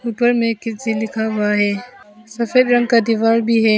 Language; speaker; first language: Hindi; non-native, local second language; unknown